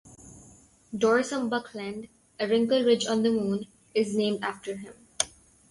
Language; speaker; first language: English; non-native, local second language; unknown